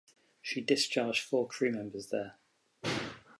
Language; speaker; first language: English; native; English